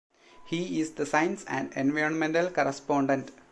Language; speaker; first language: English; non-native, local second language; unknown